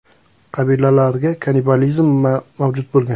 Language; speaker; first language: Uzbek; native; Uzbek